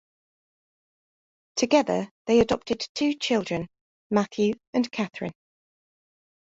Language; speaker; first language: English; native; English